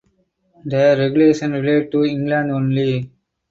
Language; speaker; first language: English; non-native, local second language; Tamil